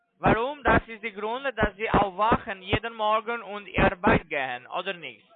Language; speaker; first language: German; non-native, fluent; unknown